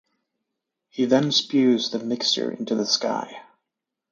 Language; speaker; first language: English; native; English